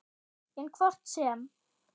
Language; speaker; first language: Icelandic; non-native, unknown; German